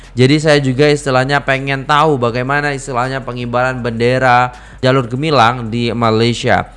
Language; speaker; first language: Indonesian; native; Indonesian